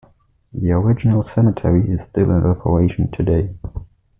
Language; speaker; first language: English; non-native, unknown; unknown